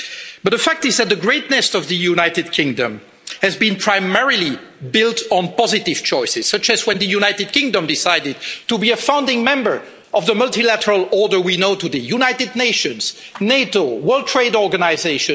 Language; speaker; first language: English; non-native, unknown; French